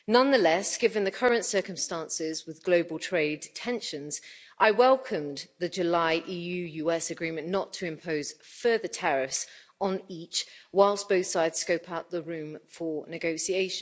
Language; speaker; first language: English; native; English